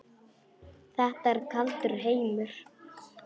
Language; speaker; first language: Icelandic; non-native, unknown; Polish